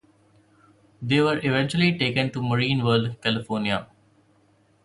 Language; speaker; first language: English; non-native, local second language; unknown